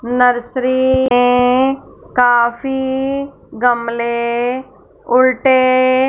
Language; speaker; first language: Hindi; non-native, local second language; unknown